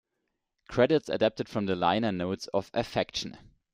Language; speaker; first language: English; non-native, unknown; German